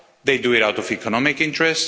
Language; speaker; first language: English; non-native, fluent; Spanish